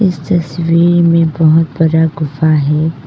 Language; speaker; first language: Hindi; non-native, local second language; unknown